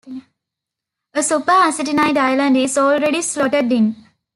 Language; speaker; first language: English; non-native, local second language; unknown